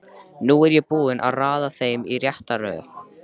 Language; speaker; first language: Icelandic; native; Icelandic